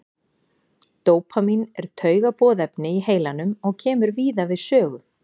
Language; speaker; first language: Icelandic; native; Icelandic